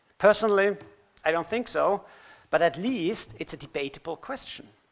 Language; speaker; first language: English; non-native, fluent; German